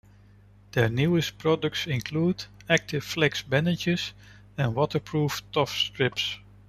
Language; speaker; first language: English; non-native, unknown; Dutch